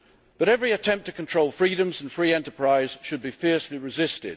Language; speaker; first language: English; native; English